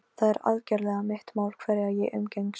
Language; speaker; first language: Icelandic; non-native, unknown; Polish